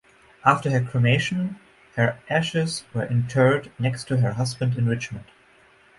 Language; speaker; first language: English; non-native, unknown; German